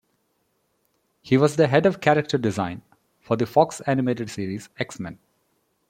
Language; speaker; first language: English; non-native, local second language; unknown